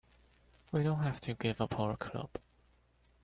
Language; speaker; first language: English; native; English